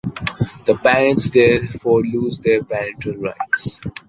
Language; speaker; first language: English; non-native, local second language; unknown